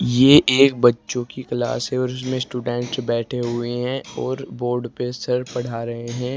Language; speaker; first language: Hindi; native; Hindi